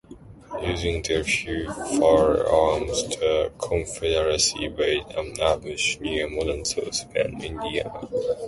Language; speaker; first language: English; non-native, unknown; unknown